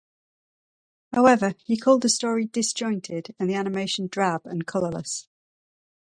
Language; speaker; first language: English; native; English